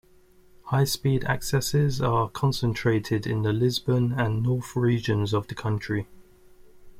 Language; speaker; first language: English; native; English